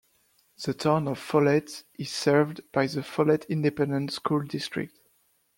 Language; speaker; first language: English; non-native, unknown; French